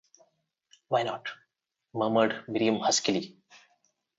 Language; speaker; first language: English; non-native, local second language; Telugu